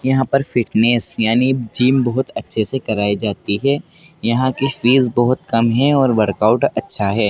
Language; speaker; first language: Hindi; native; Hindi